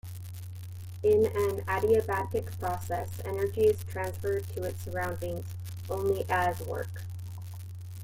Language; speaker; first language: English; native; English